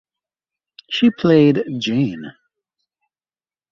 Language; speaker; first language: English; native; English